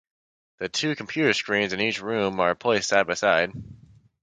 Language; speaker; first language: English; native; English